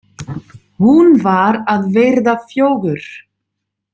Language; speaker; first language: Icelandic; non-native, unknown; Dutch